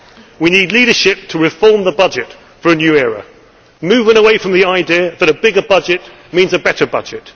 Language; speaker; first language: English; native; English